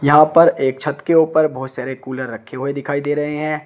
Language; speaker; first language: Hindi; native; Hindi